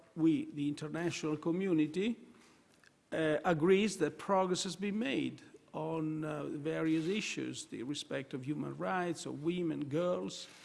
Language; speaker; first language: English; non-native, fluent; Italian